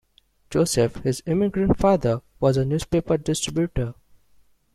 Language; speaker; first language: English; non-native, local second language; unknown